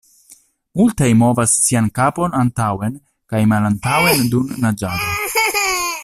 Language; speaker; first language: Esperanto; non-native, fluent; Italian